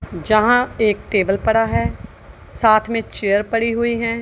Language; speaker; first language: Hindi; non-native, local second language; Punjabi